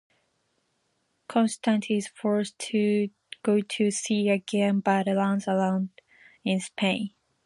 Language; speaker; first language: English; non-native, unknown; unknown